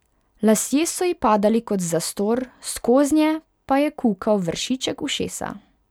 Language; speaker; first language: Slovenian; non-native, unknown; Hungarian